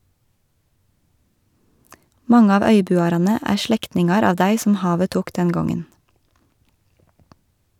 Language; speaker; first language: Norwegian; native; Norwegian